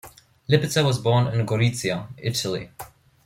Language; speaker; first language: English; non-native, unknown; German